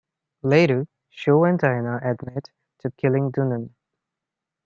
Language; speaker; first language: English; non-native, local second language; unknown